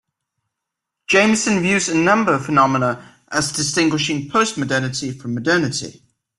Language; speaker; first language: English; native; English